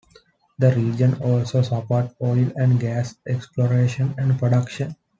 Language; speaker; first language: English; non-native, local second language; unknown